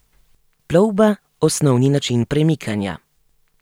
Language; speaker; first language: Slovenian; native; Slovenian